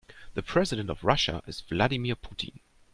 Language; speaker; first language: English; non-native, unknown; German